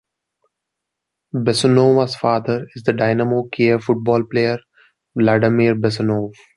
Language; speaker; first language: English; non-native, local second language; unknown